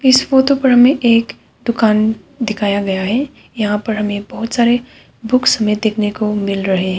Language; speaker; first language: Hindi; non-native, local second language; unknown